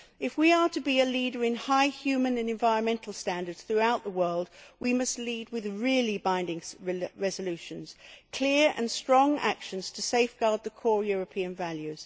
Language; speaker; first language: English; native; English